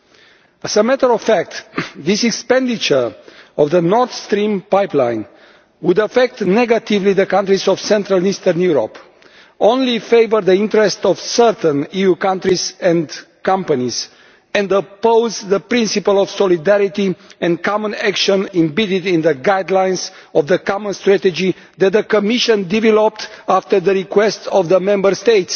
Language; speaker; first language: English; non-native, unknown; Romanian